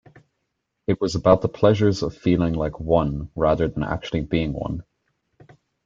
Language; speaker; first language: English; native; English